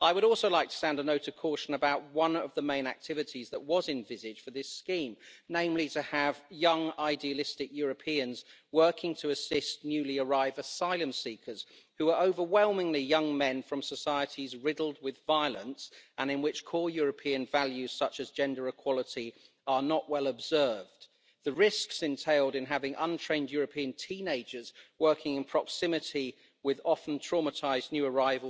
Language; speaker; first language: English; native; English